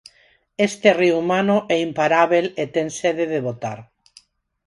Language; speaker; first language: Galician; non-native, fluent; Spanish